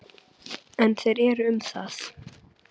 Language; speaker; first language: Icelandic; native; Icelandic